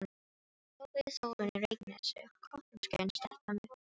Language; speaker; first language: Icelandic; non-native, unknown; Filipino